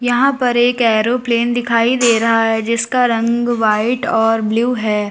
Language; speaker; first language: Hindi; native; Hindi